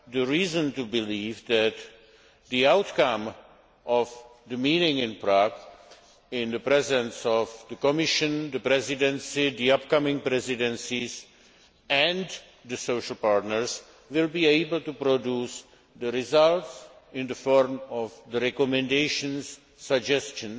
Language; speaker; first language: English; non-native, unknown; Czech